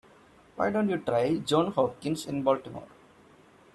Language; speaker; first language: English; non-native, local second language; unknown